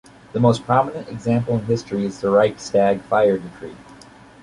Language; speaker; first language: English; native; English